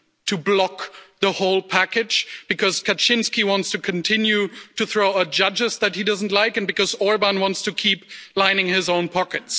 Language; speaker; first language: English; non-native, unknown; German